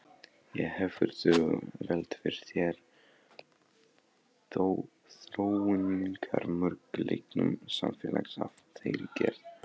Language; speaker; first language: Icelandic; non-native, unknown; Polish